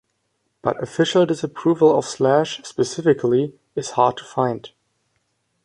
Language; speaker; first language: English; non-native, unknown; German